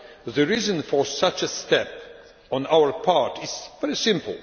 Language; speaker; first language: English; non-native, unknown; Polish